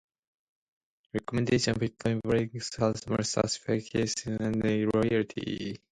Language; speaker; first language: English; non-native, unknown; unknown